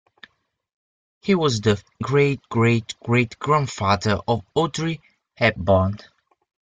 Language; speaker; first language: English; non-native, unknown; Italian